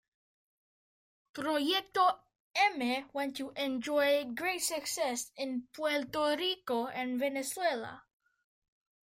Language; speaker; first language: English; native; English